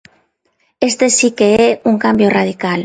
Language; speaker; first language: Galician; non-native, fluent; Spanish